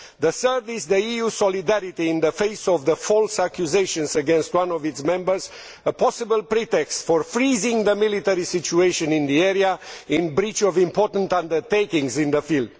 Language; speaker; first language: English; non-native, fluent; Romanian